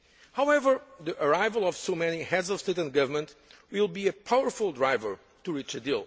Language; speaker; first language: English; non-native, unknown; Portuguese